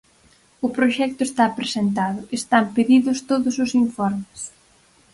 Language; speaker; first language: Galician; native; Galician